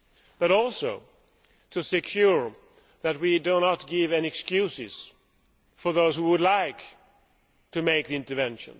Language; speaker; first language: English; non-native, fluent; Swedish